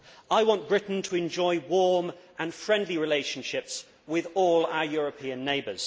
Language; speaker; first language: English; native; English